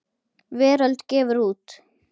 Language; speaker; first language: Icelandic; native; Icelandic